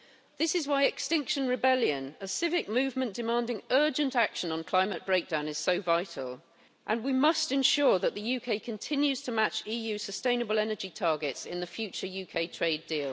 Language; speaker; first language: English; native; English